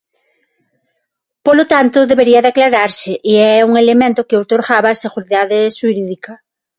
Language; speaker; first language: Galician; non-native, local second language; Spanish